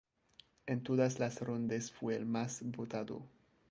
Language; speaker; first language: Spanish; non-native, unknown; French